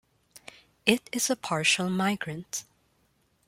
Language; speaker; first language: English; non-native, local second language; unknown